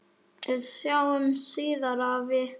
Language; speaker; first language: Icelandic; native; Icelandic